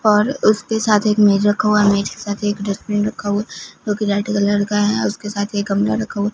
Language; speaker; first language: Hindi; non-native, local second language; Punjabi